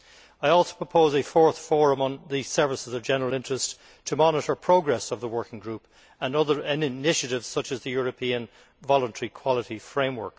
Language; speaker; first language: English; native; English